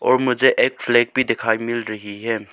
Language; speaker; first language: Hindi; non-native, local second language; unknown